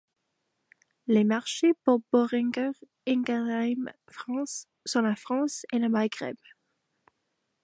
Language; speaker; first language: French; native; French